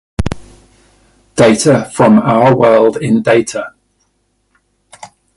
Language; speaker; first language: English; native; English